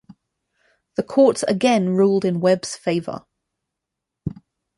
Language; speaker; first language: English; native; English